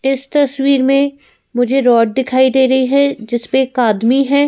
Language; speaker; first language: Hindi; native; Hindi